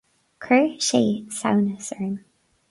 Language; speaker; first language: Irish; non-native, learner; English